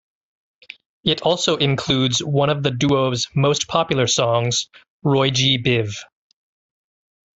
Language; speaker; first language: English; native; English